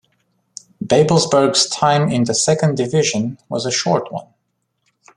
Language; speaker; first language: English; non-native, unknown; Romanian